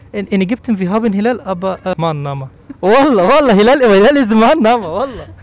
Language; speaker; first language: German; non-native, learner; Arabic